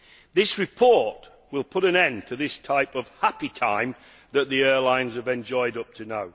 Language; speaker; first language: English; native; English